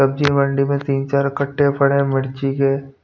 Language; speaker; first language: Hindi; non-native, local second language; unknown